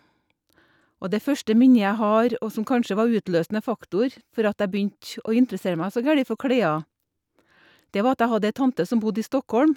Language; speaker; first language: Norwegian; native; Norwegian